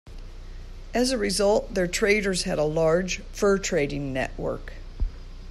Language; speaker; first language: English; native; English